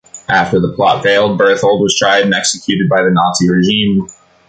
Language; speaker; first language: English; native; English